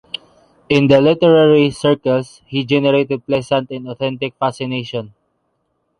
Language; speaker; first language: English; non-native, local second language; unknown